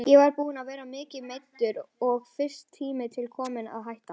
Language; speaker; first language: Icelandic; native; Icelandic